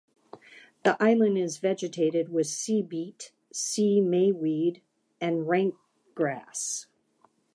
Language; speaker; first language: English; native; English